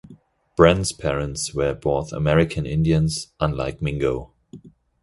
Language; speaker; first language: English; non-native, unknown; German